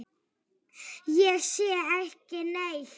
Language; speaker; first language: Icelandic; non-native, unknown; Polish